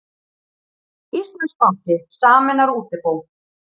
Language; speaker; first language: Icelandic; native; Icelandic